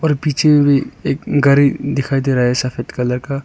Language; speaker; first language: Hindi; non-native, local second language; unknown